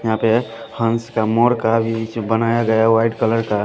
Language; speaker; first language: Hindi; non-native, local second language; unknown